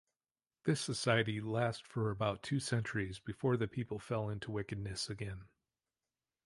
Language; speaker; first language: English; native; English